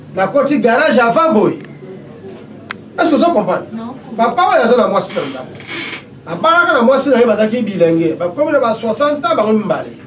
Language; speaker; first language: Lingala; native; Lingala